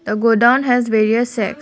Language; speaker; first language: English; non-native, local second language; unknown